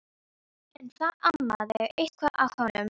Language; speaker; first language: Icelandic; non-native, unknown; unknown